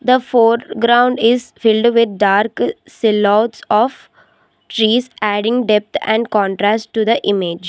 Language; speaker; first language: English; non-native, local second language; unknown